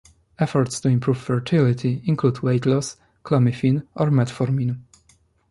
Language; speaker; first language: English; non-native, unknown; Polish